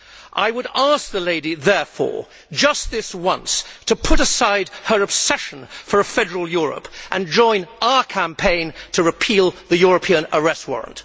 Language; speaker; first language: English; native; English